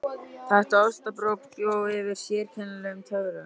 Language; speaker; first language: Icelandic; native; Icelandic